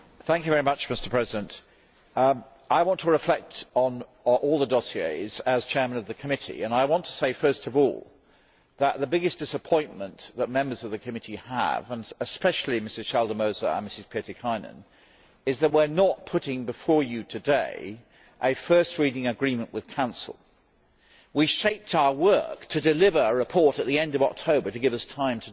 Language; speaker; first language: English; native; English